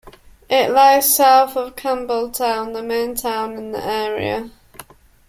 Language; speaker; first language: English; native; English